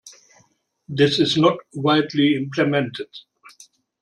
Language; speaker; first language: English; non-native, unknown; German